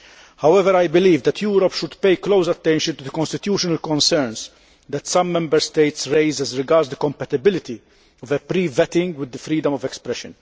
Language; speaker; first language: English; non-native, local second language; Maltese